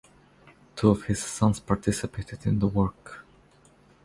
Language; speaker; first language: English; non-native, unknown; Croatian